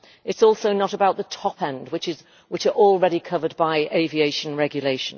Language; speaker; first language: English; native; English